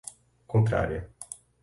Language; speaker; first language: Portuguese; native; Portuguese